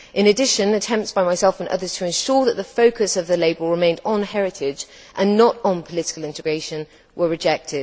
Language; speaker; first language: English; native; English